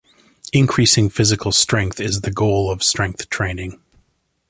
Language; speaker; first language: English; native; English